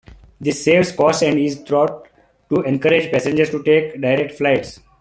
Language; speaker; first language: English; non-native, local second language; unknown